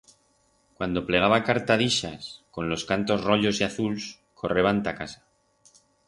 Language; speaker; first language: Aragonese; non-native, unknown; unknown